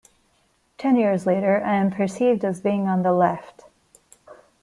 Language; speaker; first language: English; non-native, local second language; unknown